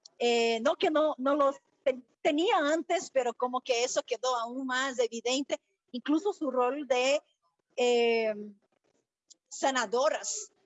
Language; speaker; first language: Spanish; non-native, related language; Portuguese